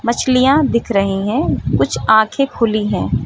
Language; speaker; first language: Hindi; native; Hindi